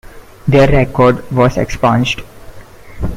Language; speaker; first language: English; non-native, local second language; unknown